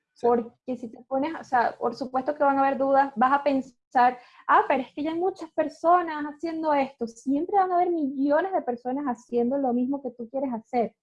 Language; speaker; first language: Spanish; native; Spanish